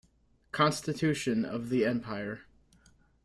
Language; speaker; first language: English; native; English